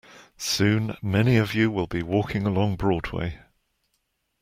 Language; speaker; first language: English; native; English